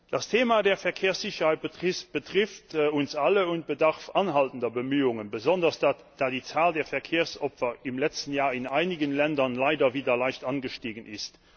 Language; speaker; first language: German; non-native, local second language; Luxembourgish